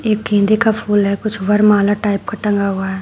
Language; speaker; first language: Hindi; native; Hindi